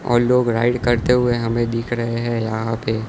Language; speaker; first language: Hindi; non-native, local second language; Gujarati